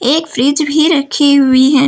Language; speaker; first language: Hindi; native; Hindi